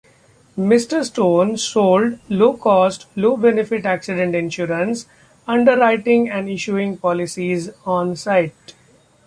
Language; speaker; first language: English; non-native, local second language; Marathi